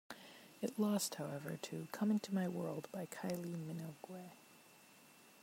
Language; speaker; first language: English; non-native, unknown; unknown